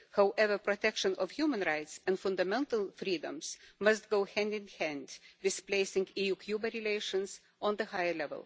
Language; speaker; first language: English; non-native, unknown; Lithuanian